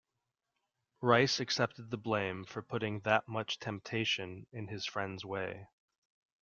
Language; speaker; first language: English; native; English